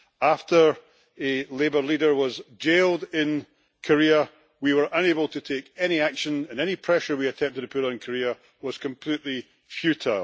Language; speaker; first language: English; native; English